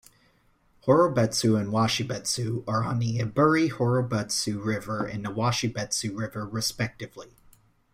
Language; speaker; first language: English; native; English